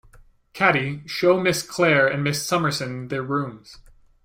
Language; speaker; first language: English; native; English